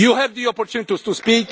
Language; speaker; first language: English; non-native, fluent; Czech